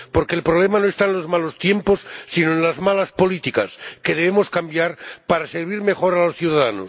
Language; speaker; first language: Spanish; non-native, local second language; Catalan